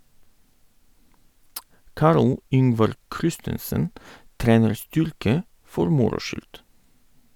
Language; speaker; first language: Norwegian; non-native, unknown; Bulgarian